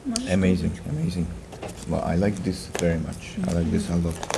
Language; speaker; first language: English; non-native, fluent; Russian